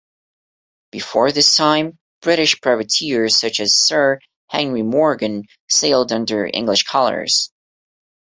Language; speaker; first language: English; non-native, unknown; Portuguese